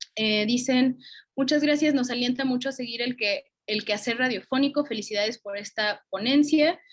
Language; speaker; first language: Spanish; native; Spanish